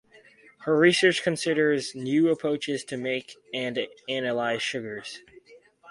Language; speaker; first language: English; native; English